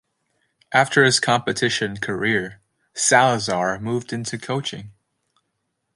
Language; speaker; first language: English; native; English